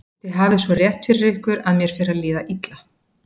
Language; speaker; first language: Icelandic; native; Icelandic